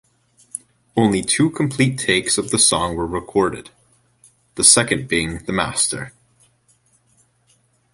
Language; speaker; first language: English; native; English